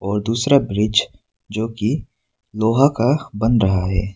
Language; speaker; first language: Hindi; non-native, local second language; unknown